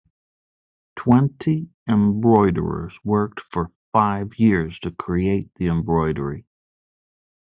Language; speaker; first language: English; native; English